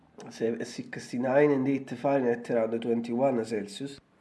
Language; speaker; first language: English; non-native, learner; Italian